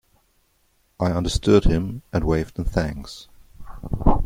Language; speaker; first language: English; non-native, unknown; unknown